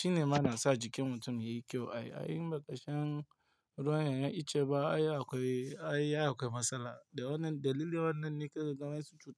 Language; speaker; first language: Hausa; non-native, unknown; Yoruba